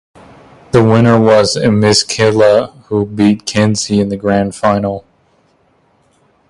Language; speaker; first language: English; native; English